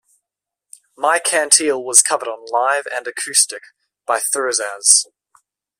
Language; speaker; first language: English; native; English